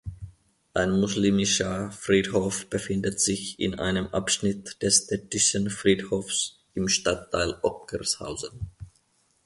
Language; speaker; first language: German; non-native, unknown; Finnish